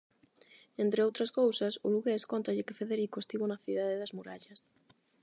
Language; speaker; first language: Galician; non-native, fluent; Spanish